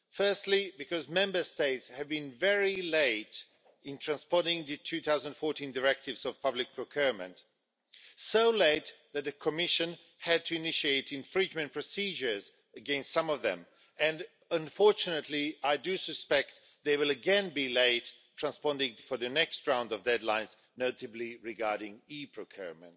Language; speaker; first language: English; non-native, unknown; Swedish